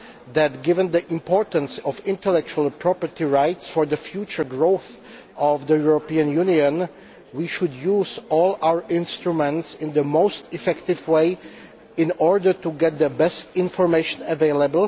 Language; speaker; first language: English; non-native, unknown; Czech